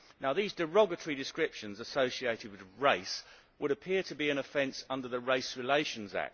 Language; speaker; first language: English; native; English